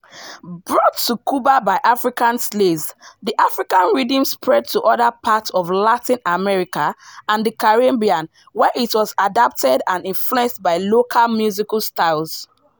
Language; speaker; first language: English; non-native, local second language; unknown